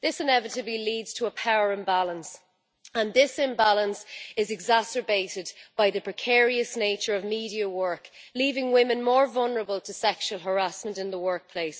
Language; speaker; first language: English; native; English